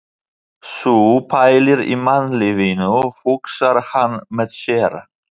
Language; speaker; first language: Icelandic; non-native, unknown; Polish